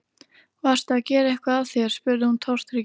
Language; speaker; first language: Icelandic; native; Icelandic